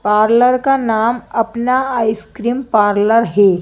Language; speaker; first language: Hindi; native; Hindi